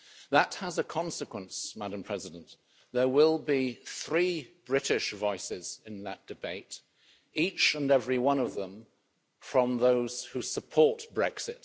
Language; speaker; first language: English; native; English